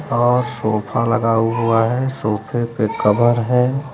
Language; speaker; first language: Hindi; native; Hindi